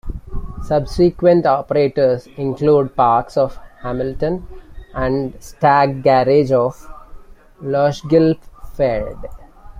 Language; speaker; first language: English; non-native, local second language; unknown